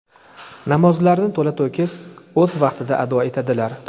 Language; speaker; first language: Uzbek; native; Uzbek